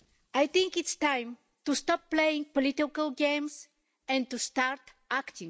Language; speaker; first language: English; non-native, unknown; Bulgarian